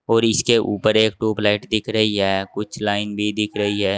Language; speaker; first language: Hindi; native; Hindi